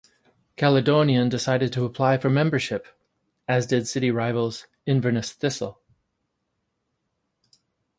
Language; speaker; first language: English; native; English